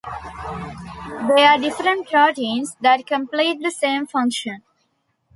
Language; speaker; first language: English; non-native, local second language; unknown